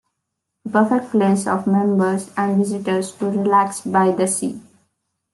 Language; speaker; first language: English; non-native, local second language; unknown